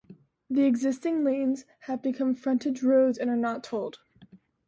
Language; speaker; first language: English; native; English